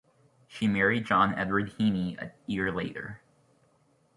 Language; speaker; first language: English; native; English